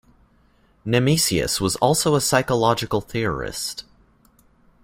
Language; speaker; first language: English; native; English